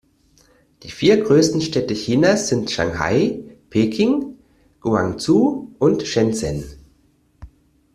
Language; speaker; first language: German; native; German